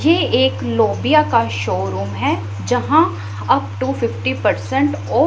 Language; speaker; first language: Hindi; non-native, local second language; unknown